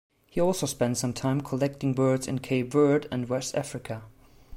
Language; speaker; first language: English; non-native, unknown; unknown